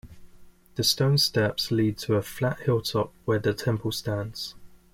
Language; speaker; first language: English; native; English